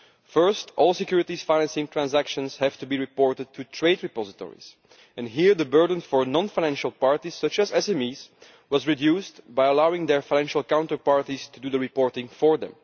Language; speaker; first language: English; non-native, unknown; Dutch